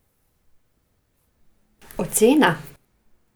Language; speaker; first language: Slovenian; non-native, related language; Serbian